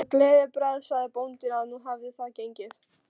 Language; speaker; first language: Icelandic; non-native, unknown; Polish